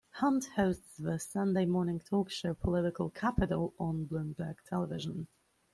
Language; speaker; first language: English; native; English